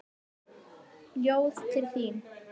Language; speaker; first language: Icelandic; native; Icelandic